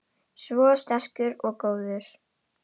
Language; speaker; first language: Icelandic; non-native, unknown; Indonesian